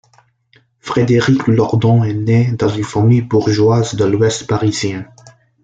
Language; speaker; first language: French; non-native, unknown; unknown